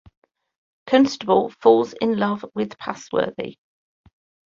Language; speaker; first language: English; native; English